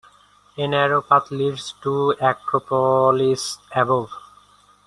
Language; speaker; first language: English; non-native, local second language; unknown